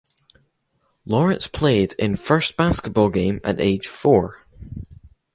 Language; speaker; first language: English; native; English